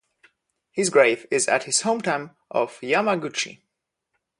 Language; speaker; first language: English; non-native, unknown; Polish